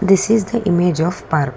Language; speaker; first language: English; non-native, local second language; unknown